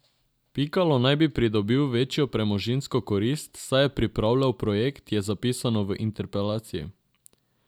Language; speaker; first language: Slovenian; non-native, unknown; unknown